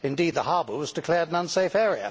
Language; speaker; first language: English; native; English